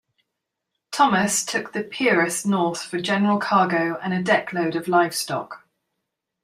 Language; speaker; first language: English; native; English